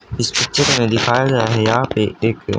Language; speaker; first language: Hindi; native; Hindi